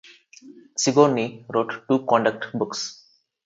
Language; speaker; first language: English; non-native, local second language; Telugu